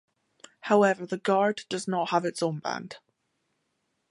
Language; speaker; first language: English; native; English